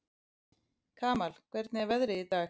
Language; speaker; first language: Icelandic; native; Icelandic